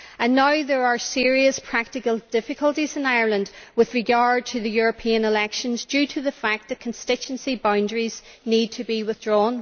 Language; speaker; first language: English; native; English